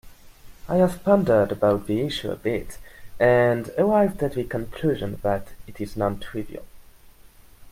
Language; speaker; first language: English; non-native, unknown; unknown